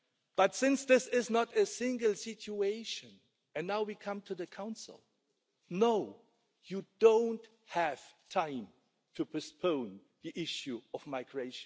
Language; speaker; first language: English; non-native, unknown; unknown